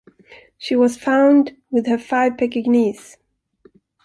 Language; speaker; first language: English; non-native, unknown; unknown